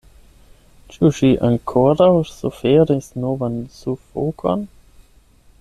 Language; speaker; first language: Esperanto; non-native, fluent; German